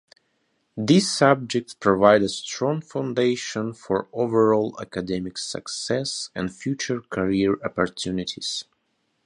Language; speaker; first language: English; non-native, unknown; Russian